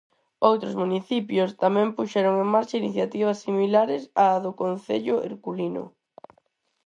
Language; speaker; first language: Galician; non-native, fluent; Spanish